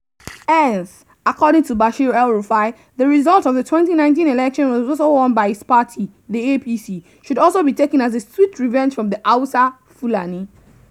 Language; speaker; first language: English; non-native, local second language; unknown